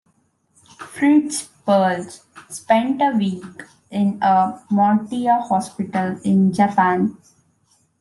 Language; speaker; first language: English; non-native, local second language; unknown